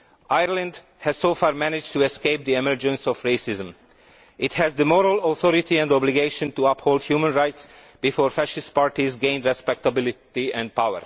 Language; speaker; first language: English; non-native, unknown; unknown